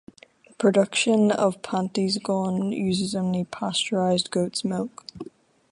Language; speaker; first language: English; native; English